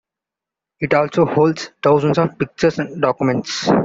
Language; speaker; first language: English; non-native, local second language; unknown